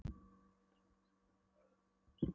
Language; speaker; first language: Icelandic; non-native, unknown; Polish